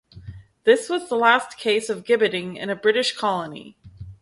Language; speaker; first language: English; native; English